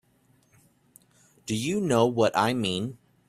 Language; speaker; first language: English; native; English